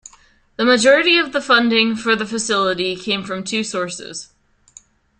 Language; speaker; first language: English; native; English